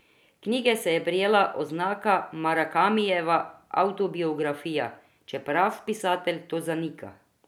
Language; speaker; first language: Slovenian; non-native, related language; Croatian